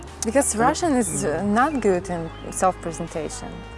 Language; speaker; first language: English; non-native, learner; Russian